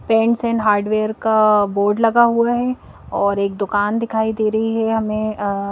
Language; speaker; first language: Hindi; native; Hindi